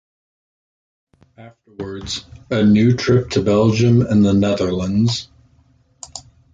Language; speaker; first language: English; native; English